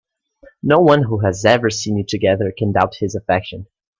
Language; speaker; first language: English; native; English